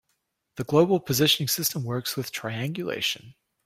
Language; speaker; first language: English; native; English